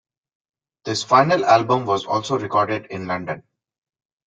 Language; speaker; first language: English; non-native, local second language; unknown